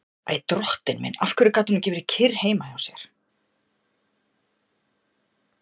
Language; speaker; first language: Icelandic; native; Icelandic